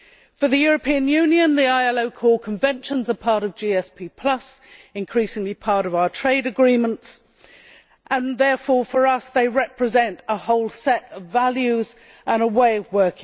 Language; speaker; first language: English; native; English